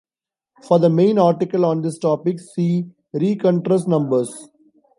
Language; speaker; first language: English; non-native, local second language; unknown